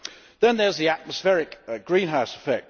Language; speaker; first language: English; native; English